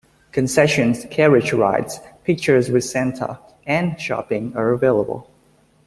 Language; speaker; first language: English; native; English